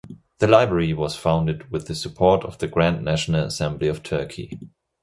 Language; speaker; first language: English; non-native, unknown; German